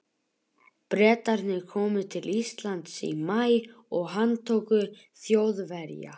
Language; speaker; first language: Icelandic; native; Icelandic